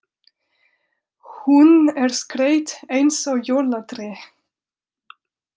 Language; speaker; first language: Icelandic; non-native, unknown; French